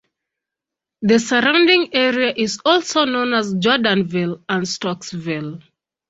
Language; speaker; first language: English; non-native, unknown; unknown